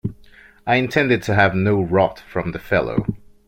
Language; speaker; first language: English; non-native, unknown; French